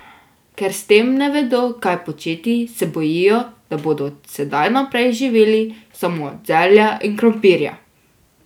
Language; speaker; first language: Slovenian; native; Slovenian